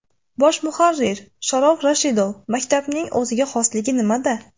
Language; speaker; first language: Uzbek; native; Uzbek